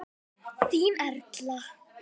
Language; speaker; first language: Icelandic; native; Icelandic